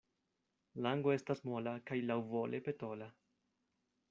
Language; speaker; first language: Esperanto; non-native, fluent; Spanish